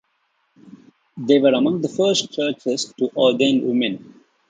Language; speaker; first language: English; non-native, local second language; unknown